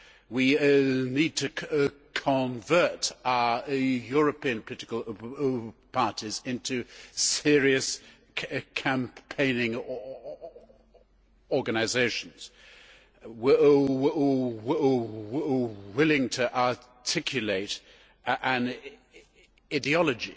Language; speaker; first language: English; native; English